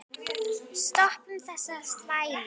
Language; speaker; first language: Icelandic; native; Icelandic